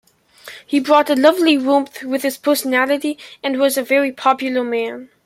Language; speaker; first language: English; native; English